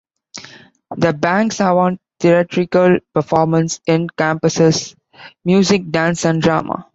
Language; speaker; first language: English; non-native, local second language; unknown